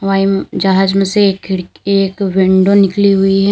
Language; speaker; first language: Hindi; native; Hindi